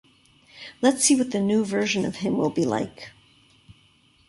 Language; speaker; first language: English; native; English